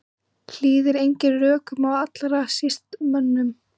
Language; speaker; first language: Icelandic; native; Icelandic